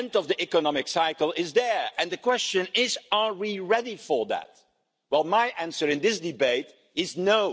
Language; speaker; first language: English; non-native, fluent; Dutch